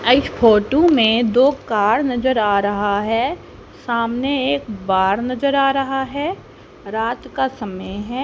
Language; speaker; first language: Hindi; native; Hindi